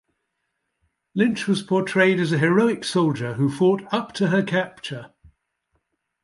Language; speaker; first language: English; native; English